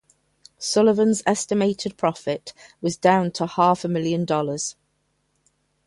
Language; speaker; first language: English; native; English